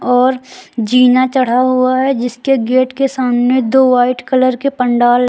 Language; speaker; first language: Hindi; native; Hindi